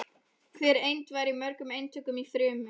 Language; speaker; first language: Icelandic; non-native, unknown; Polish